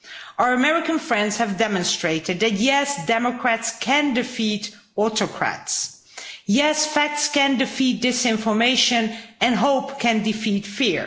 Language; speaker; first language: English; non-native, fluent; Dutch